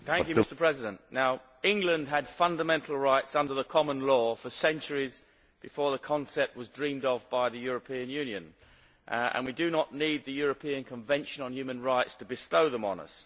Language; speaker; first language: English; native; English